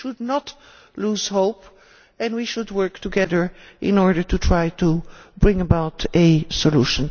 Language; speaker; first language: English; non-native, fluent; Dutch